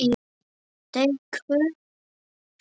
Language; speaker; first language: Icelandic; non-native, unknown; Polish